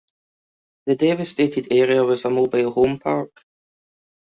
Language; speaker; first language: English; native; English